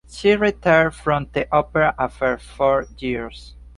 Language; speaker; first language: English; non-native, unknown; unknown